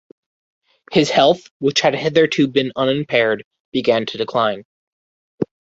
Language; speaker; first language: English; native; English